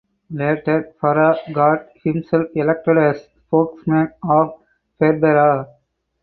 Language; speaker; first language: English; non-native, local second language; Tamil